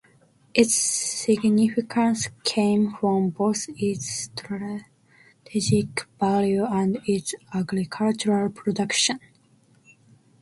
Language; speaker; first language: English; non-native, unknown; Japanese